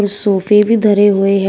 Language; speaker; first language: Hindi; native; Hindi